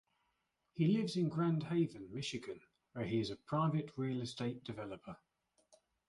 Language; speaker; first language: English; native; English